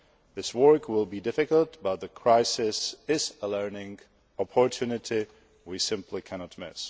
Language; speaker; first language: English; non-native, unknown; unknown